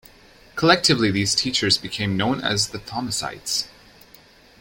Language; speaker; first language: English; native; English